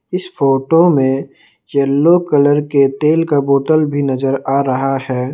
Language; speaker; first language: Hindi; non-native, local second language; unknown